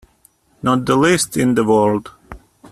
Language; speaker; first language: English; native; English